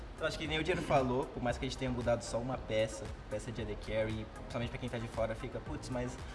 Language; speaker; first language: Portuguese; native; Portuguese